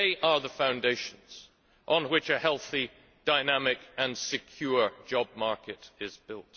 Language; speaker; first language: English; native; English